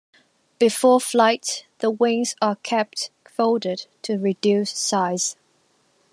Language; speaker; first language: English; non-native, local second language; Cantonese